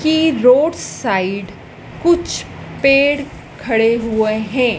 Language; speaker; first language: Hindi; native; Hindi